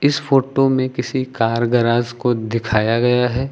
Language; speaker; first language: Hindi; native; Hindi